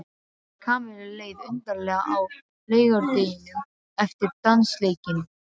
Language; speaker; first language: Icelandic; non-native, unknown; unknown